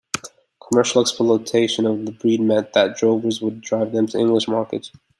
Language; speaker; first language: English; native; English